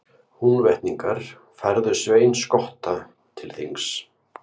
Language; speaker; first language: Icelandic; native; Icelandic